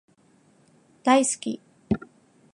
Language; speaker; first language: Japanese; non-native, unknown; Chinese